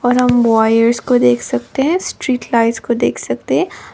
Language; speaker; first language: Hindi; non-native, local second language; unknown